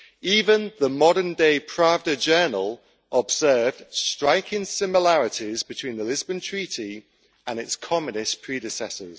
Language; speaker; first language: English; native; English